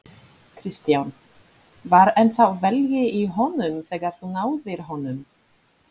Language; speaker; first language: Icelandic; non-native, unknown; Polish